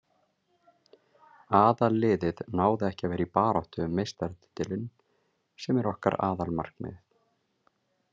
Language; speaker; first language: Icelandic; native; Icelandic